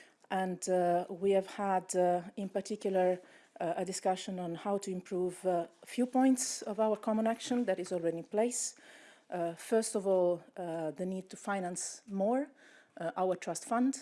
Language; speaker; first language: English; non-native, fluent; Italian